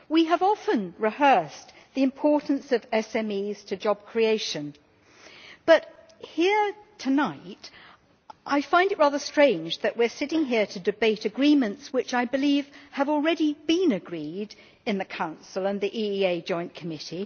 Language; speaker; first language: English; native; English